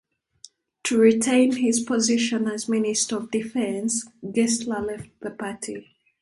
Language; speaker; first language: English; native; English